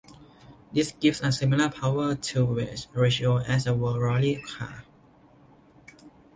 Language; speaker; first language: English; non-native, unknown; Thai